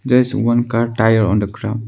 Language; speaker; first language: English; non-native, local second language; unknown